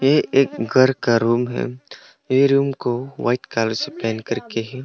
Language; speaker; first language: Hindi; non-native, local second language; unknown